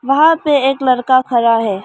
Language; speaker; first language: Hindi; non-native, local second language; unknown